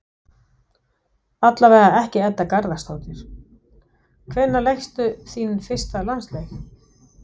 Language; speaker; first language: Icelandic; non-native, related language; Danish